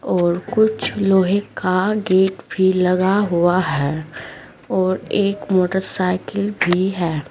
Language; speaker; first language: Hindi; native; Hindi